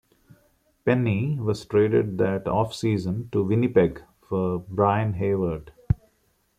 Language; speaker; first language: English; non-native, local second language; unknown